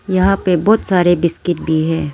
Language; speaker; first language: Hindi; non-native, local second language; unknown